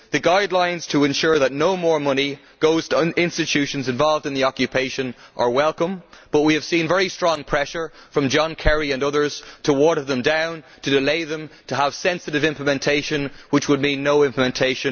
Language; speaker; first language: English; native; English